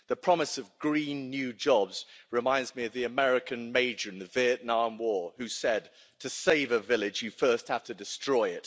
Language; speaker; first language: English; native; English